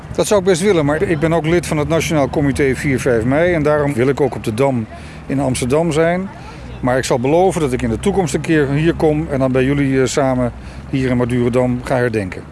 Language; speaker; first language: Dutch; native; Dutch